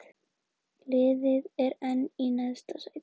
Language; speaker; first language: Icelandic; native; Icelandic